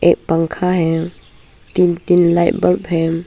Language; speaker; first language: Hindi; early bilingual, other home language; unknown